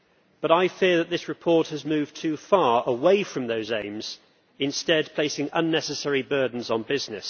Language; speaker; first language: English; native; English